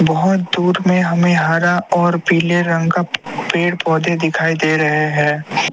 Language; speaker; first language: Hindi; non-native, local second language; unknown